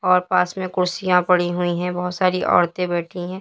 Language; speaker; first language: Hindi; native; Hindi